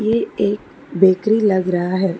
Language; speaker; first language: Hindi; non-native, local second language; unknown